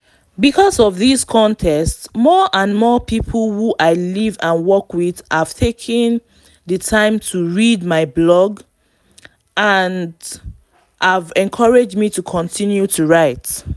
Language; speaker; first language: English; non-native, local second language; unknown